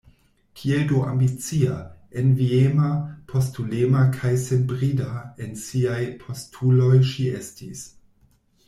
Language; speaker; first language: Esperanto; non-native, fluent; German